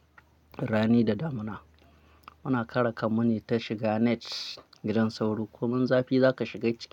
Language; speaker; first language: Hausa; non-native, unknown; Akan